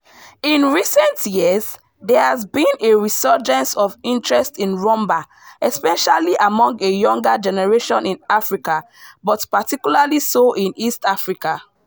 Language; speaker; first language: English; non-native, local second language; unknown